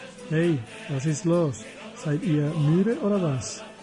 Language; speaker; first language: German; non-native, learner; Spanish